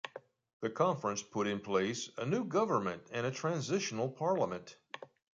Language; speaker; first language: English; native; English